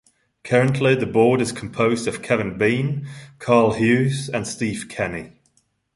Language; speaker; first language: English; non-native, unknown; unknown